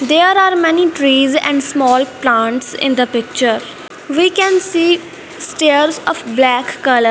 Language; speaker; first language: English; non-native, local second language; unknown